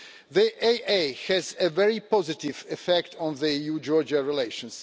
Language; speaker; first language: English; non-native, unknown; Russian